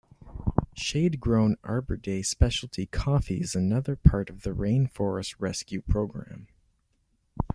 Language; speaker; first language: English; native; English